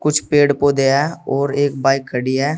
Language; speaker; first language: Hindi; native; Hindi